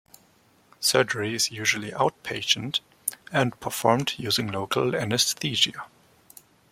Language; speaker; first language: English; non-native, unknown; German